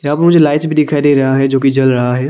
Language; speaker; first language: Hindi; non-native, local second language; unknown